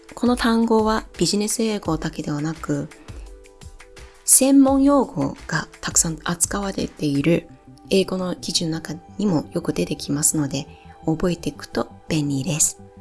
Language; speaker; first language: Japanese; non-native, fluent; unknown